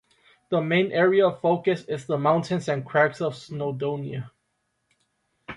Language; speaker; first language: English; native; English